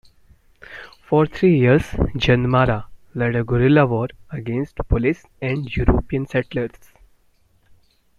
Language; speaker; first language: English; non-native, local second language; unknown